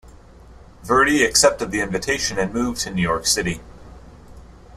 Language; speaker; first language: English; native; English